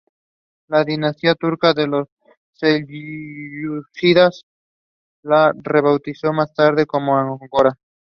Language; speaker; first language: English; non-native, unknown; Spanish